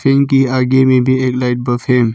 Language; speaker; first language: Hindi; non-native, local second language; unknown